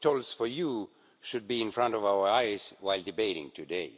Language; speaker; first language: English; non-native, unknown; Estonian